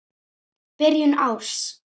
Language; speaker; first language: Icelandic; native; Icelandic